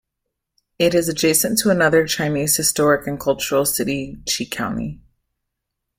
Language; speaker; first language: English; native; English